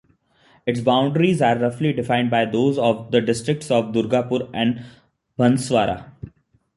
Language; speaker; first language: English; non-native, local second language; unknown